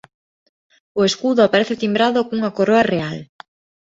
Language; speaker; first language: Galician; non-native, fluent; Spanish